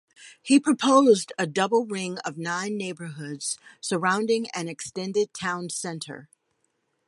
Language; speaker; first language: English; native; English